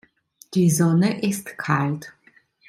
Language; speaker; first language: German; non-native, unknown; Italian